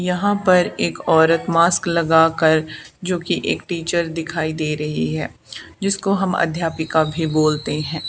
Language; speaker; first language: Hindi; native; Hindi